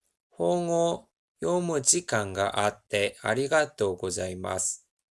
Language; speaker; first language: Japanese; non-native, fluent; Korean